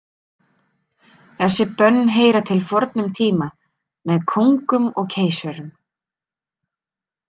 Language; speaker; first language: Icelandic; native; Icelandic